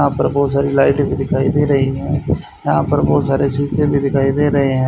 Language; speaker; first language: Hindi; native; Hindi